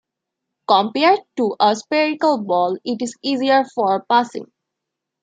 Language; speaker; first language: English; non-native, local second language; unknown